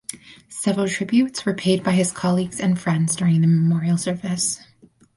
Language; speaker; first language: English; native; English